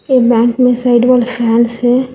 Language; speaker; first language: Hindi; non-native, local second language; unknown